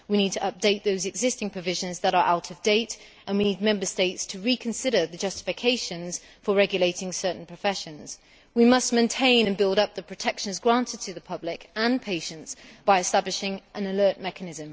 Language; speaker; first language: English; native; English